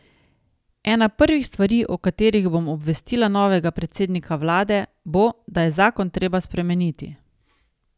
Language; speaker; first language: Slovenian; native; Slovenian